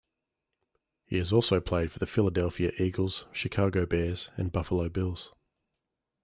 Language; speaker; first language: English; native; English